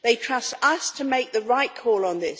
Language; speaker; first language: English; native; English